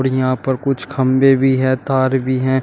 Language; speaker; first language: Hindi; native; Hindi